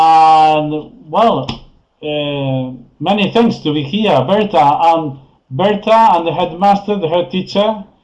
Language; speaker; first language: English; non-native, fluent; Spanish